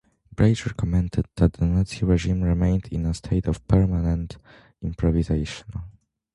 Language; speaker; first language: English; non-native, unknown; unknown